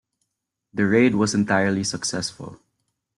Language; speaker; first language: English; non-native, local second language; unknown